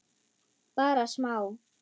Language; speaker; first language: Icelandic; non-native, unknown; German